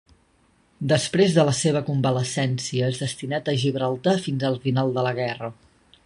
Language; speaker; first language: Catalan; native; Catalan